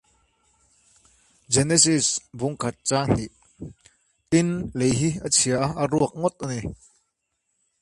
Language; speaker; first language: English; native; English